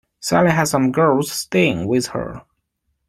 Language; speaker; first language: English; non-native, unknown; Chinese